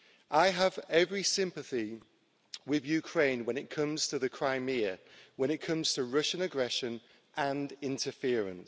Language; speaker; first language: English; native; English